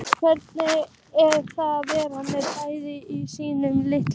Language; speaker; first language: Icelandic; native; Icelandic